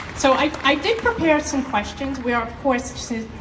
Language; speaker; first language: English; native; English